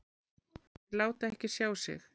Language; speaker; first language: Icelandic; native; Icelandic